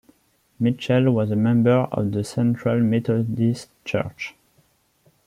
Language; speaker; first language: English; non-native, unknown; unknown